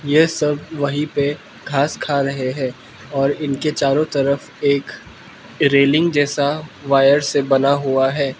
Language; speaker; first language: Hindi; non-native, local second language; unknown